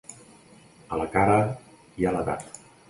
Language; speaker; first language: Catalan; native; Catalan